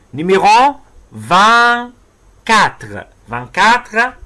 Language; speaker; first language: French; non-native, fluent; Arabic